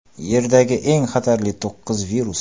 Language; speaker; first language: Uzbek; non-native, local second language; Kara-Kalpak